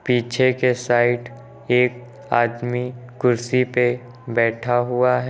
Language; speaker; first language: Hindi; native; Hindi